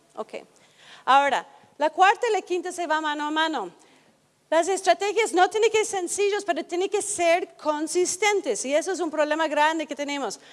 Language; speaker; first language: Spanish; non-native, fluent; English